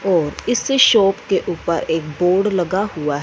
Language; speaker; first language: Hindi; non-native, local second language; Punjabi